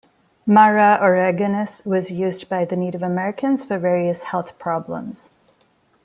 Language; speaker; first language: English; non-native, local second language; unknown